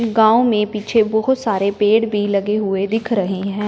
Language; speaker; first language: Hindi; non-native, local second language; Punjabi